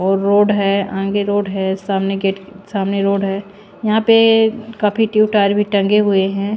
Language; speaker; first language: Hindi; non-native, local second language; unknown